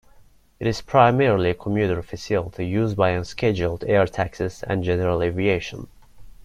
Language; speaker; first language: English; non-native, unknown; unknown